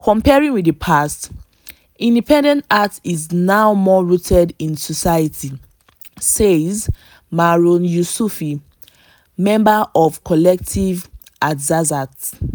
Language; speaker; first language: English; non-native, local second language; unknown